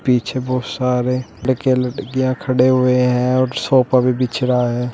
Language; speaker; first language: Hindi; native; Hindi